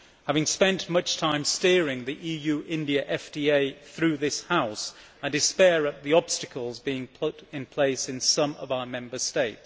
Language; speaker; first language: English; native; English